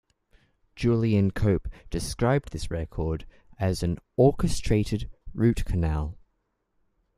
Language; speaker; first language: English; native; English